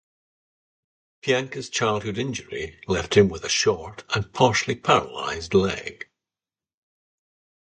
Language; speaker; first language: English; native; English